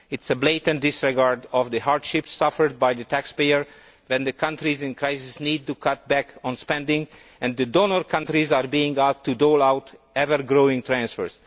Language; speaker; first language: English; non-native, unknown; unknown